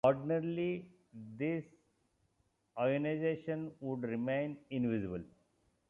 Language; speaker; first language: English; non-native, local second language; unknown